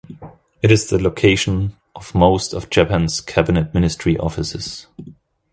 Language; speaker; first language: English; non-native, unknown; German